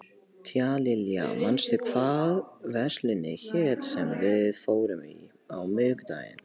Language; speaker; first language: Icelandic; non-native, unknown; Polish